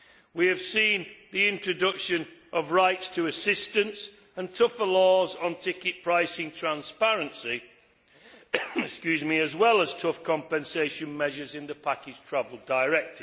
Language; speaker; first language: English; native; English